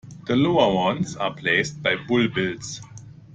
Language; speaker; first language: English; non-native, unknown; German